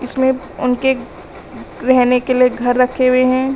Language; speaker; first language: Hindi; native; Hindi